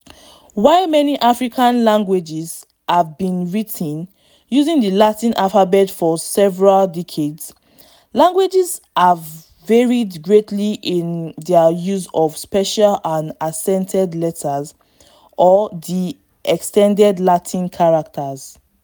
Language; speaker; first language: English; non-native, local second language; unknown